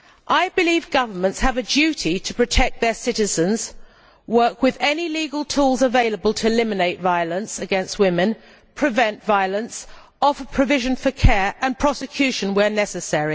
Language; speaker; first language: English; native; English